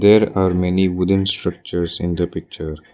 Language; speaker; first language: English; non-native, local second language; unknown